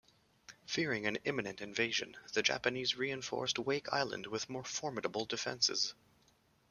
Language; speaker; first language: English; native; English